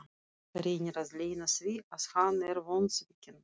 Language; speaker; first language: Icelandic; non-native, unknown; Russian